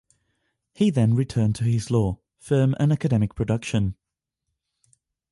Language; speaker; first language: English; non-native, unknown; Catalan